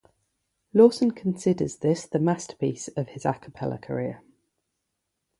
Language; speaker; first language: English; native; English